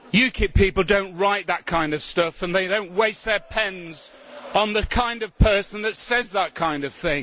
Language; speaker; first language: English; native; English